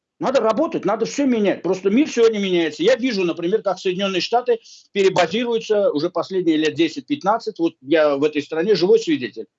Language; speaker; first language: Russian; non-native, local second language; Azerbaijani